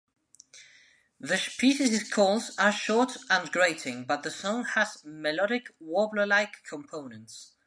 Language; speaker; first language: English; non-native, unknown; Spanish